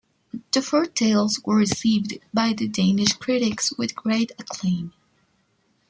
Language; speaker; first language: English; non-native, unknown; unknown